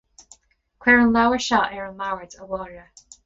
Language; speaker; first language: Irish; non-native, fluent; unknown